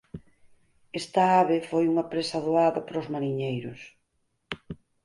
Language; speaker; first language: Galician; native; Galician